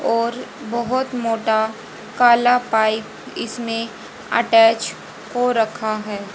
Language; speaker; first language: Hindi; native; Hindi